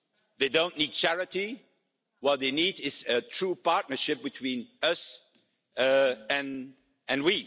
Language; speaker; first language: English; non-native, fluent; Dutch